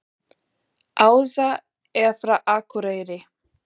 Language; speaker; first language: Icelandic; non-native, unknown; German